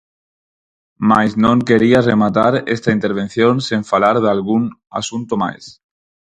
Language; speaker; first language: Galician; non-native, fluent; Spanish